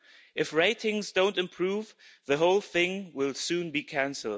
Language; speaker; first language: English; non-native, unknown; German